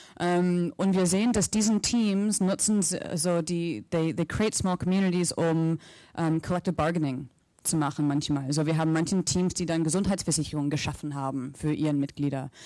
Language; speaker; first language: German; non-native, fluent; English